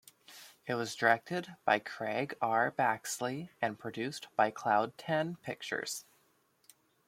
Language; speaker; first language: English; native; English